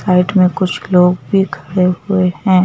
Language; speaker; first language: Hindi; native; Hindi